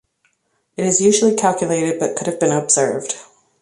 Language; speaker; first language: English; native; English